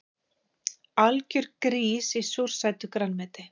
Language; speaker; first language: Icelandic; native; Icelandic